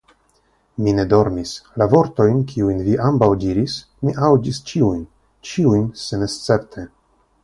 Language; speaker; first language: Esperanto; non-native, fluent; Russian